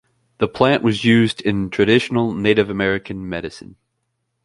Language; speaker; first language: English; native; English